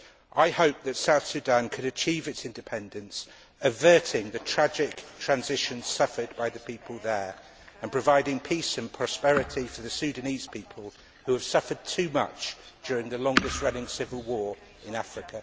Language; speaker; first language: English; native; English